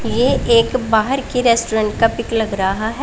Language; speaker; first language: Hindi; non-native, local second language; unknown